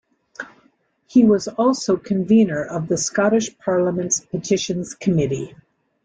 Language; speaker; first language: English; native; English